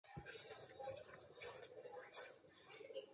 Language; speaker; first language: English; native; English